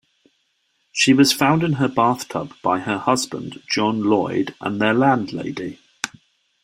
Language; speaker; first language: English; native; English